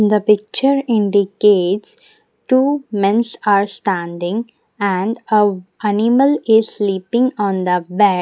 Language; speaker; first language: English; non-native, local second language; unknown